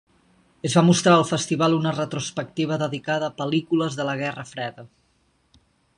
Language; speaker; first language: Catalan; native; Catalan